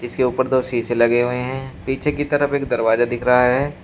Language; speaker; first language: Hindi; native; Hindi